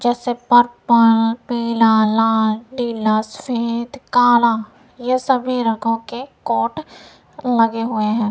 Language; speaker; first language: Hindi; non-native, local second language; Punjabi